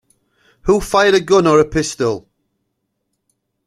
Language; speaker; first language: English; native; English